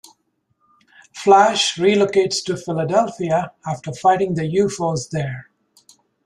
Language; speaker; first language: English; native; English